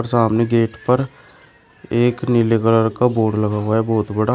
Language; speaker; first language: Hindi; native; Hindi